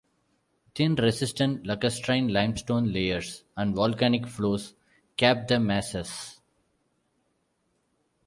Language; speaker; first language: English; non-native, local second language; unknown